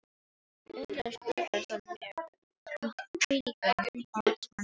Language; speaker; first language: Icelandic; non-native, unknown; Filipino